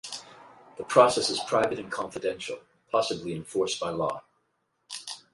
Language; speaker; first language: English; native; English